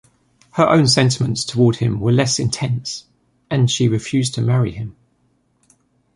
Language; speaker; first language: English; native; English